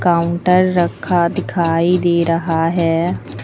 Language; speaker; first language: Hindi; native; Hindi